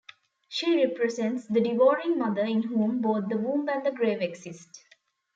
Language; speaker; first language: English; non-native, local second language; Tamil